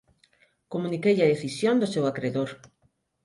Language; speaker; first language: Galician; non-native, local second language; Spanish